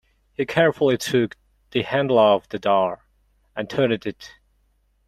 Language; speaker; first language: English; non-native, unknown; Mongolian